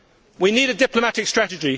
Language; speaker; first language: English; native; English